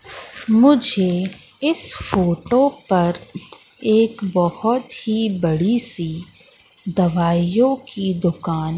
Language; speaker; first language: Hindi; native; Hindi